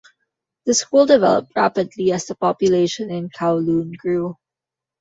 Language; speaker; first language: English; non-native, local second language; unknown